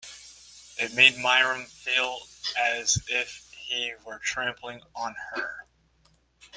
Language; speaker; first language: English; native; English